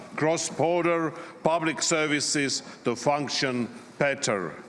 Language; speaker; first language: English; non-native, fluent; Estonian